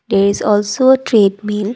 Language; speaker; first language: English; non-native, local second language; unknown